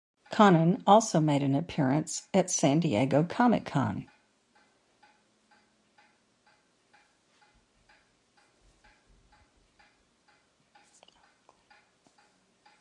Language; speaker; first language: English; native; English